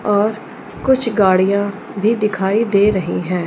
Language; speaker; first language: Hindi; non-native, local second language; Punjabi